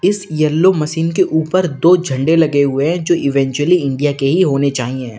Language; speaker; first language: Hindi; native; Hindi